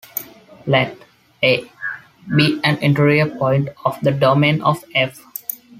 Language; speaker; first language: English; non-native, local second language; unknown